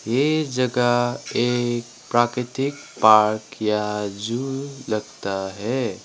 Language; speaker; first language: Hindi; non-native, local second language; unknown